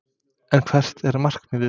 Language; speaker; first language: Icelandic; non-native, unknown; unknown